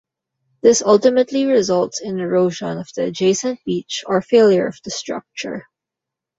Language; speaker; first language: English; non-native, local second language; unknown